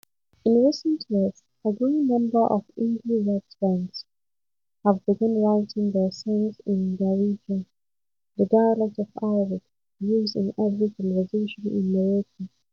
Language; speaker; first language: English; non-native, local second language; Hausa